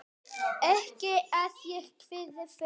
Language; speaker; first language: Icelandic; non-native, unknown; Polish